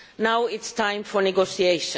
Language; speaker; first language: English; non-native, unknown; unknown